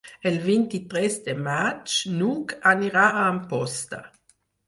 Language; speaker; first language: Catalan; non-native, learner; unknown